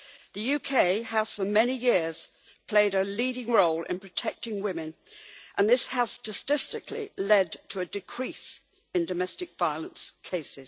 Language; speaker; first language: English; native; English